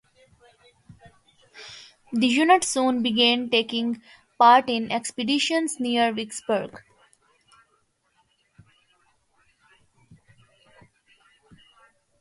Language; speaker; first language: English; non-native, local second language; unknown